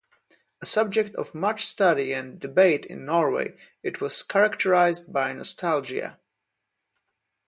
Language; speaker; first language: English; non-native, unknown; Polish